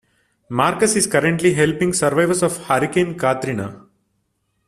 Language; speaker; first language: English; non-native, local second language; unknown